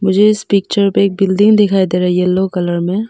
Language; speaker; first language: Hindi; non-native, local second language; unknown